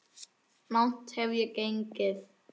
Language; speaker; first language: Icelandic; native; Icelandic